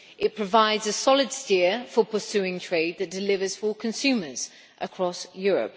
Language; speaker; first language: English; native; English